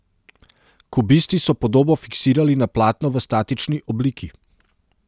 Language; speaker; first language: Slovenian; non-native, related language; Serbian